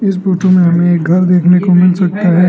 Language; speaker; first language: Hindi; non-native, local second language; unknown